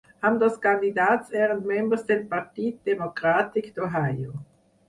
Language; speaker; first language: Catalan; non-native, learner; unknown